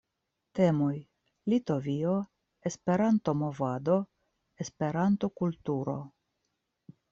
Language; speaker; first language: Esperanto; non-native, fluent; Russian